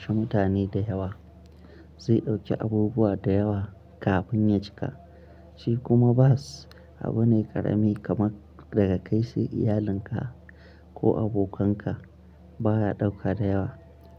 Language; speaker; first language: Hausa; non-native, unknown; Akan